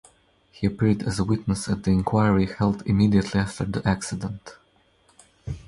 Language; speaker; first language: English; non-native, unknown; Croatian